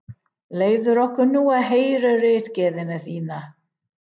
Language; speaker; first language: Icelandic; non-native, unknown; English